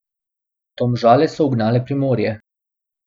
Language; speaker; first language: Slovenian; non-native, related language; Bosnian